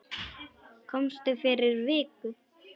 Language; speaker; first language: Icelandic; non-native, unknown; Polish